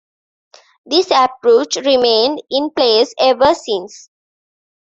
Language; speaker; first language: English; non-native, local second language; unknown